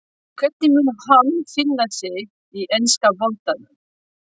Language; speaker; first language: Icelandic; non-native, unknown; French